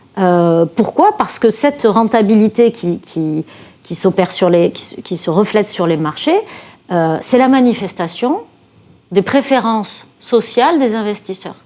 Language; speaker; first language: French; native; French